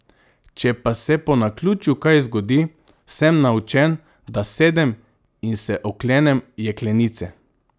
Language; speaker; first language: Slovenian; non-native, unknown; Macedonian